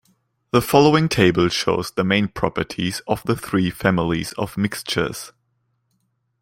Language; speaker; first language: English; non-native, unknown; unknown